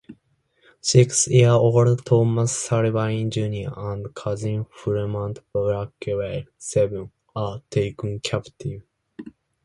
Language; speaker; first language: English; non-native, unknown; Japanese